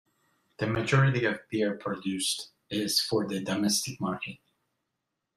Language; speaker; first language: English; non-native, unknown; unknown